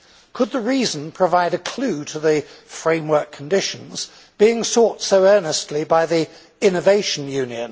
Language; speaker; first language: English; native; English